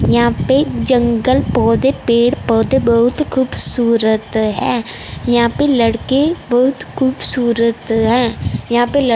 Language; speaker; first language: Hindi; non-native, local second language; Punjabi